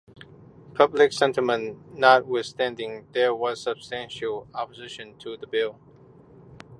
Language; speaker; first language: English; non-native, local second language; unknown